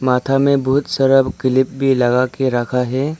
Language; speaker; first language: Hindi; non-native, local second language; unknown